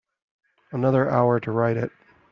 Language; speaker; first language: English; native; English